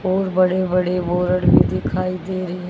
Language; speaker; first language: Hindi; native; Hindi